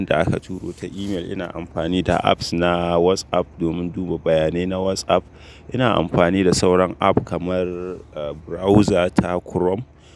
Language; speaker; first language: Hausa; native; Hausa